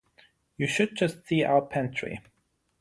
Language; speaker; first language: English; non-native, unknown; German